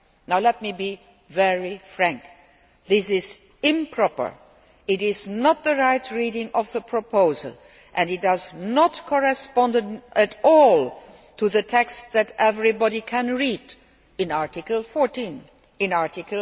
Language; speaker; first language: English; non-native, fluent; Luxembourgish